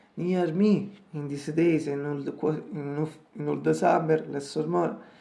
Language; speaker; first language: English; non-native, fluent; Italian